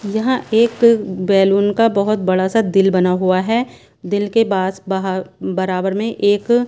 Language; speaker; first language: Hindi; non-native, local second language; Punjabi